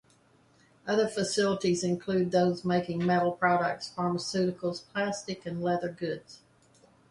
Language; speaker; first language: English; native; English